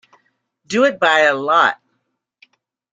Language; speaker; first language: English; native; English